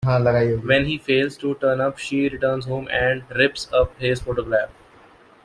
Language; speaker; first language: English; non-native, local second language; Assamese